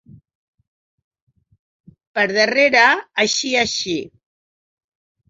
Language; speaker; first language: Catalan; non-native, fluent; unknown